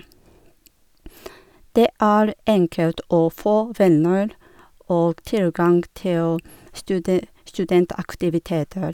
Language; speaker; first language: Norwegian; non-native, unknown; Japanese